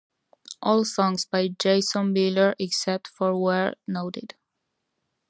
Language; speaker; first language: English; non-native, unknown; Spanish